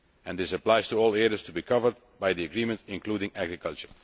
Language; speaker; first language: English; non-native, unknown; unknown